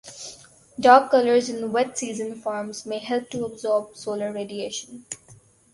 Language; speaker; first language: English; non-native, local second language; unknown